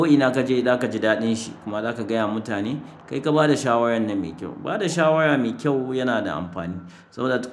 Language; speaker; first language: Hausa; native; Hausa